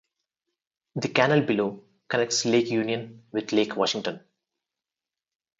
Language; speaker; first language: English; non-native, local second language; Telugu